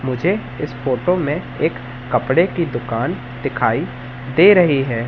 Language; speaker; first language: Hindi; native; Hindi